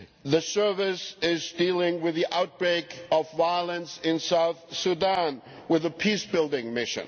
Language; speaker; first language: English; non-native, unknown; German